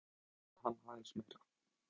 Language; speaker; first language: Icelandic; native; Icelandic